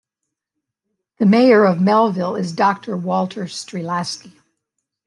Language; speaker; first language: English; native; English